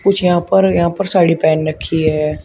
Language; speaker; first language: Hindi; native; Hindi